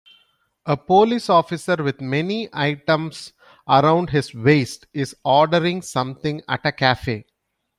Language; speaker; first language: English; non-native, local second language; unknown